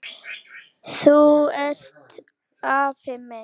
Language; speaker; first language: Icelandic; native; Icelandic